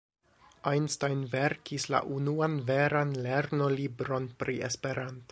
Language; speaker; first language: Esperanto; non-native, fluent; English